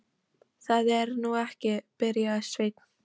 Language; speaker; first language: Icelandic; non-native, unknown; Polish